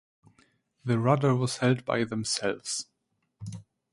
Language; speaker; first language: English; non-native, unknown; German